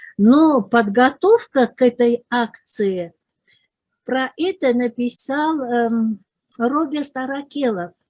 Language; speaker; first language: Russian; non-native, local second language; Azerbaijani